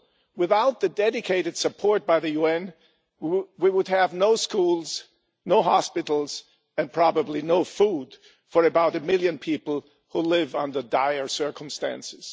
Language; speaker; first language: English; non-native, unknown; German